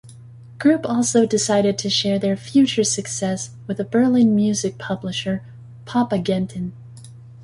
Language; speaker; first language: English; native; English